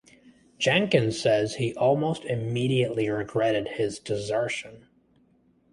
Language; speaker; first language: English; native; English